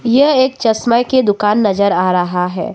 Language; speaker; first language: Hindi; non-native, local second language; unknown